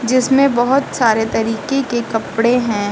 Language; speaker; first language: Hindi; native; Hindi